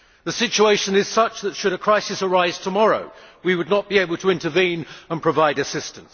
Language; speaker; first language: English; native; English